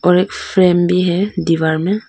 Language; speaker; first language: Hindi; non-native, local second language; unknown